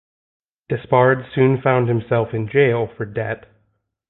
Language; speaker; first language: English; native; English